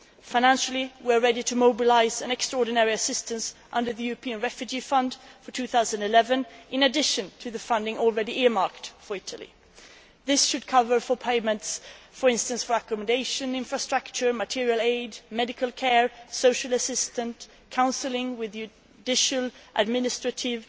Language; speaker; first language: English; non-native, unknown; Swedish